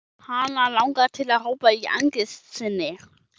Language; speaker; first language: Icelandic; non-native, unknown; German